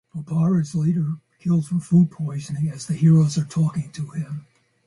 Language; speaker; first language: English; native; English